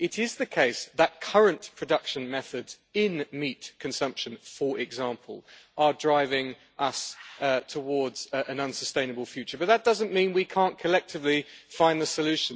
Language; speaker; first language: English; native; English